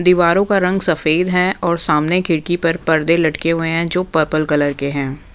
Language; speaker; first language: Hindi; non-native, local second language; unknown